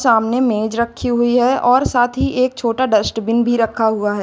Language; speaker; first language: Hindi; native; Hindi